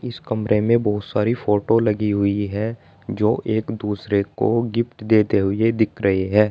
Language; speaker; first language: Hindi; native; Hindi